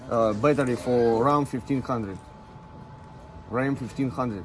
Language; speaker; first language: English; non-native, learner; Russian